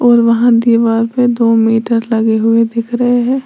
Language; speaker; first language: Hindi; native; Hindi